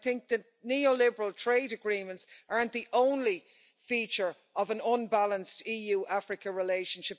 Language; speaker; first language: English; native; English